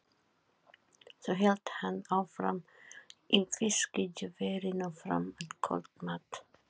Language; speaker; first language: Icelandic; non-native, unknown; Filipino